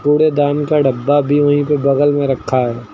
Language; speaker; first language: Hindi; native; Hindi